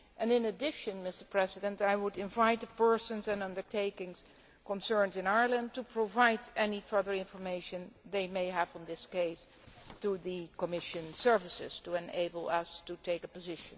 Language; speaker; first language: English; non-native, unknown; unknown